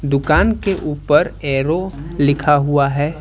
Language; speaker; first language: Hindi; native; Hindi